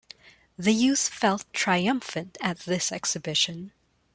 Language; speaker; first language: English; non-native, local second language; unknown